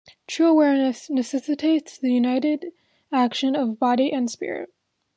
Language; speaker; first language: English; native; English